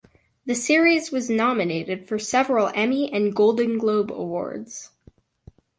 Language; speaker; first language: English; native; English